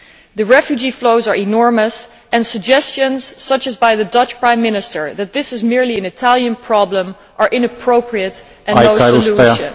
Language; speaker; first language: English; non-native, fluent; Dutch